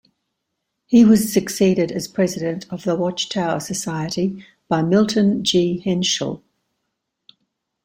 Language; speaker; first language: English; native; English